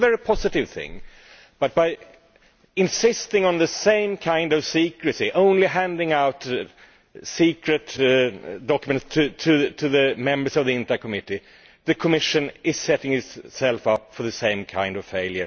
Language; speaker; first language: English; non-native, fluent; Swedish